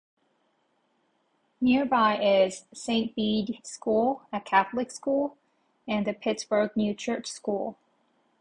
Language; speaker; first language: English; non-native, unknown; Japanese